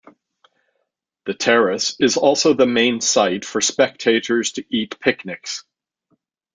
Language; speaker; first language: English; native; English